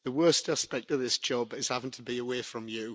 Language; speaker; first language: English; native; English